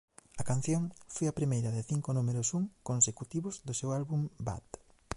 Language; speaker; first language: Galician; native; Galician